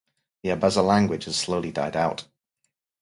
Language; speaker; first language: English; native; English